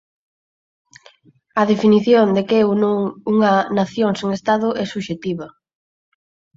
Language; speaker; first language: Galician; native; Galician